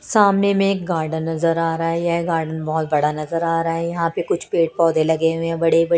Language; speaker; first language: Hindi; non-native, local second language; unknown